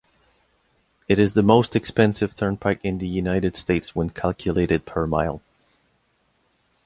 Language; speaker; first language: English; non-native, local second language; French